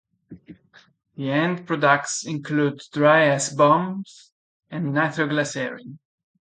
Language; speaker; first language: English; non-native, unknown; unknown